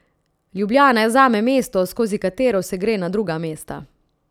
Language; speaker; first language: Slovenian; native; Slovenian